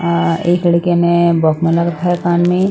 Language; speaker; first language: Hindi; non-native, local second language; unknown